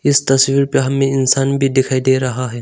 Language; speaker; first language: Hindi; non-native, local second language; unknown